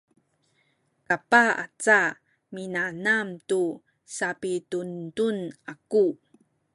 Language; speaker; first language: Sakizaya; native; Sakizaya